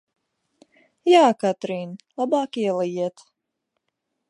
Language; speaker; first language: Latvian; native; Latvian